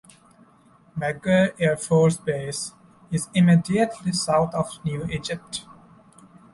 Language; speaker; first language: English; non-native, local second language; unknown